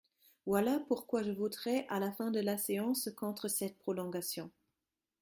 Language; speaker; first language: French; non-native, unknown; German